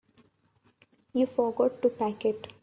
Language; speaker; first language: English; non-native, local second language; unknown